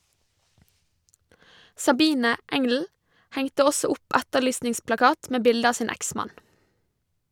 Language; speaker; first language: Norwegian; native; Norwegian